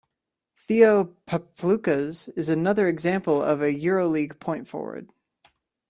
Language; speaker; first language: English; native; English